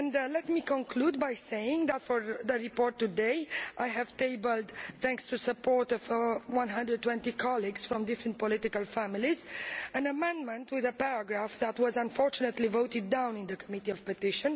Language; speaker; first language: English; non-native, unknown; Romanian